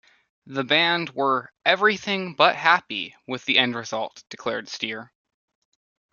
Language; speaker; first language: English; native; English